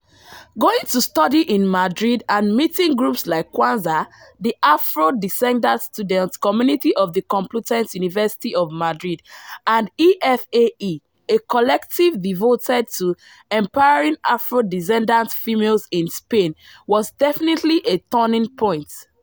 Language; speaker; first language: English; non-native, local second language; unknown